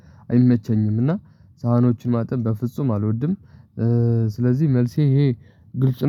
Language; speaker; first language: Amharic; non-native, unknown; Tigrinya